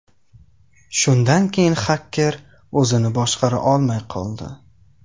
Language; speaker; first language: Uzbek; non-native, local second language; Tajik